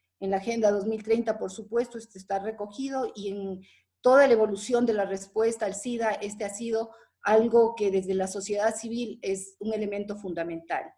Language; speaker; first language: Spanish; native; Spanish